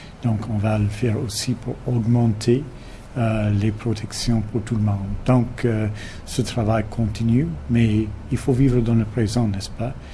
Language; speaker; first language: French; non-native, fluent; English